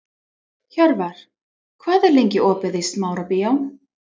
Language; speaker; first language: Icelandic; non-native, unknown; English